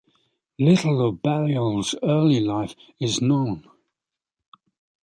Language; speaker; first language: English; native; English